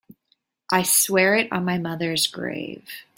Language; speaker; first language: English; native; English